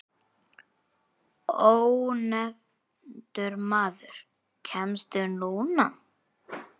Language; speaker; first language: Icelandic; native; Icelandic